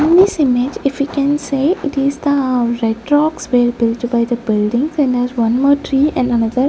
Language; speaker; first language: English; non-native, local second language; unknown